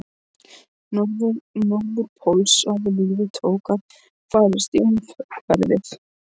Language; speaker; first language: Icelandic; non-native, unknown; Polish